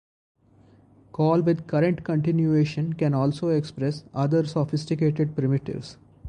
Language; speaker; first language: English; non-native, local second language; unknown